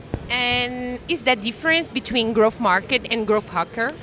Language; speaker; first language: English; non-native, learner; Portuguese